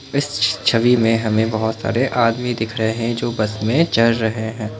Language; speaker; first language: Hindi; non-native, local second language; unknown